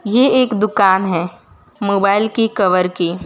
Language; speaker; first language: Hindi; non-native, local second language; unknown